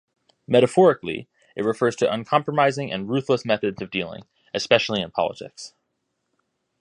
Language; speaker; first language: English; native; English